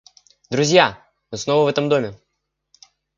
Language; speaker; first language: Russian; native; Russian